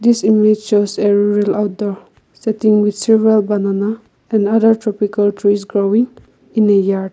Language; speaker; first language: English; non-native, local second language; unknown